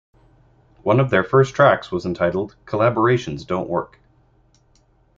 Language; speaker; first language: English; native; English